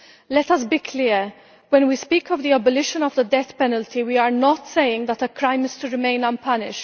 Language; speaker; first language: English; non-native, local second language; Maltese